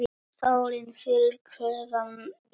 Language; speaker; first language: Icelandic; non-native, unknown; Polish